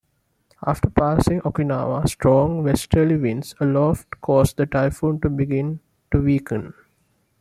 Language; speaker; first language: English; non-native, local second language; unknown